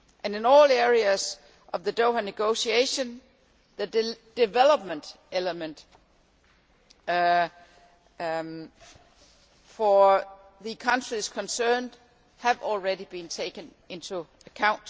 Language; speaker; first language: English; non-native, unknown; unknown